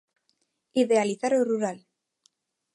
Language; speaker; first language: Galician; non-native, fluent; Spanish